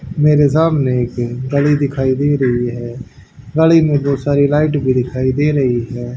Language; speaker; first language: Hindi; native; Hindi